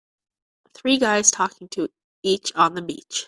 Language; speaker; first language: English; native; English